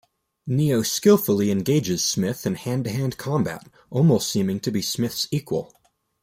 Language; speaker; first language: English; native; English